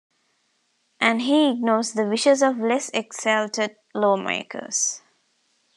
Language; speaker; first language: English; non-native, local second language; Tamil